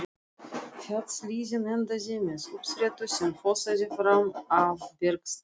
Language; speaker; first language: Icelandic; non-native, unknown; Russian